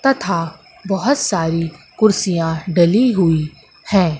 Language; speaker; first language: Hindi; native; Hindi